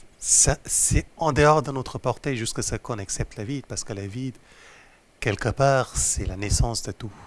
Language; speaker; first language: French; non-native, fluent; Hindi